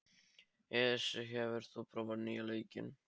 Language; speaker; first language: Icelandic; non-native, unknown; Polish